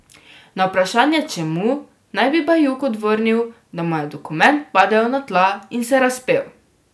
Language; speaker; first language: Slovenian; native; Slovenian